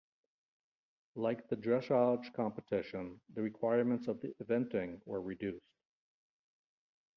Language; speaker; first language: English; native; English